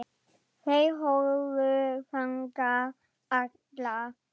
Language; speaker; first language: Icelandic; non-native, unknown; German